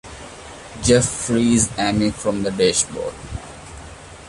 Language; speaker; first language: English; non-native, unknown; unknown